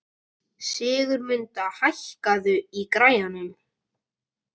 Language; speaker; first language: Icelandic; native; Icelandic